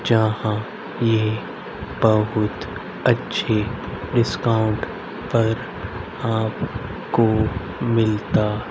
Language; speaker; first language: Hindi; native; Hindi